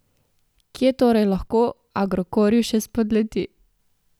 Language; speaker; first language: Slovenian; native; Slovenian